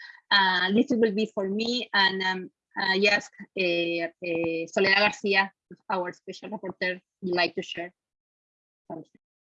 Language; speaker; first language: English; non-native, fluent; Spanish